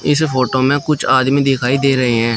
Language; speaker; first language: Hindi; native; Hindi